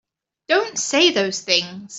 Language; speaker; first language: English; native; English